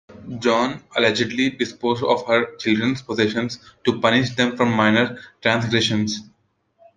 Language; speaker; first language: English; non-native, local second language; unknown